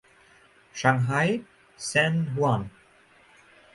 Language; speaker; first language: English; non-native, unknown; German